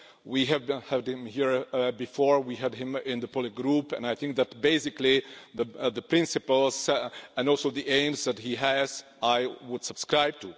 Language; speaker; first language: English; non-native, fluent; Czech